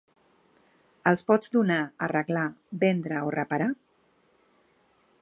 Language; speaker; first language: Catalan; non-native, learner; Spanish